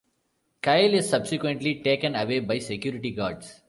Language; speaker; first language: English; non-native, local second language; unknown